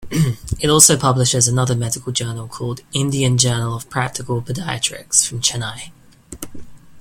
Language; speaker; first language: English; native; English